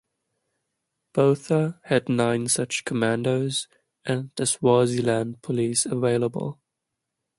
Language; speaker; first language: English; non-native, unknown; German